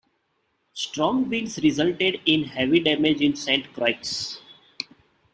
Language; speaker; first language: English; non-native, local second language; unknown